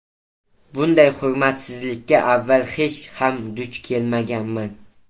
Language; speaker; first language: Uzbek; native; Uzbek